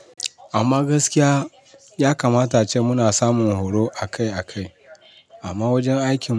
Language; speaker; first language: Hausa; non-native, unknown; Yoruba